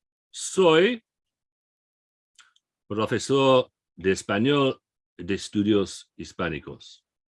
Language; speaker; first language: Spanish; non-native, fluent; English